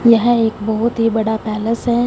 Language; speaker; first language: Hindi; non-native, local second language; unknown